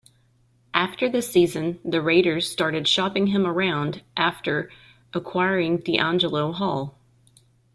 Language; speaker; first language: English; native; English